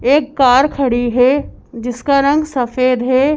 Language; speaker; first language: Hindi; native; Hindi